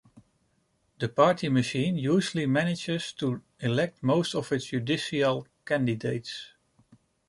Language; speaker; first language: English; non-native, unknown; Dutch